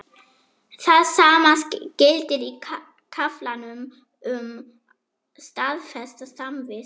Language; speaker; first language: Icelandic; non-native, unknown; German